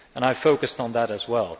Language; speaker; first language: English; non-native, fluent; Dutch